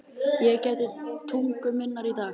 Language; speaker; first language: Icelandic; native; Icelandic